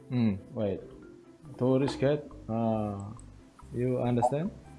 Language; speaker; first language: English; non-native, learner; Indonesian